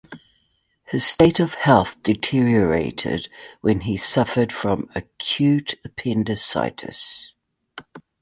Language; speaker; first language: English; native; English